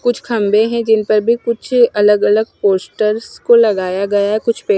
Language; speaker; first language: Hindi; non-native, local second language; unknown